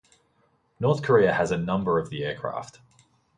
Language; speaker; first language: English; native; English